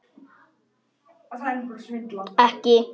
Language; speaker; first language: Icelandic; native; Icelandic